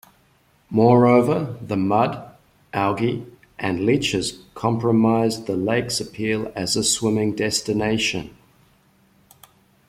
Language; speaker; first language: English; native; English